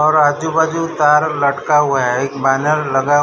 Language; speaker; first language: Hindi; non-native, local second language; Gujarati